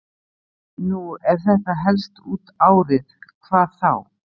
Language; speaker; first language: Icelandic; native; Icelandic